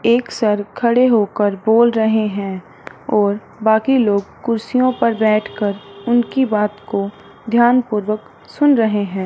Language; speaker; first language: Hindi; non-native, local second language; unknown